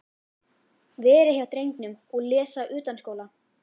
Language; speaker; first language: Icelandic; native; Icelandic